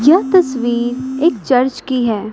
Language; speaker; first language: Hindi; native; Hindi